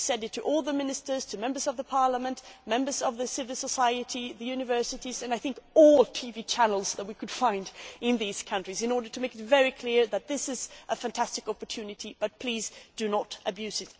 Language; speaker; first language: English; non-native, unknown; Swedish